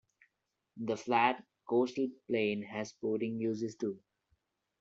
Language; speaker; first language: English; non-native, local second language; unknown